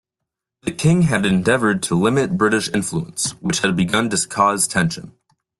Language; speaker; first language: English; native; English